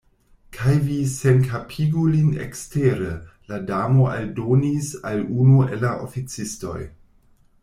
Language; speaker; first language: Esperanto; non-native, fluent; German